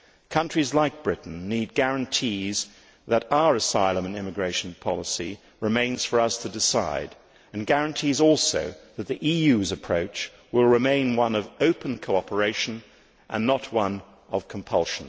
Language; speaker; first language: English; native; English